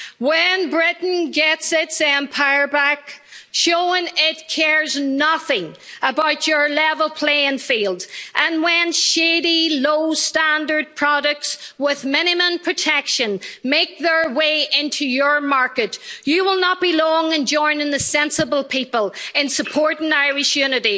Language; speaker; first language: English; native; English